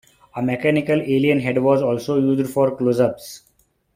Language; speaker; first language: English; non-native, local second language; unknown